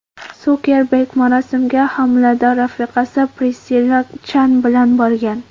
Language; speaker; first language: Uzbek; non-native, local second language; Kara-Kalpak